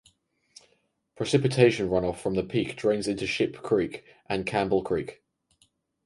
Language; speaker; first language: English; native; English